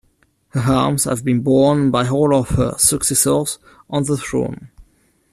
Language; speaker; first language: English; non-native, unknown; French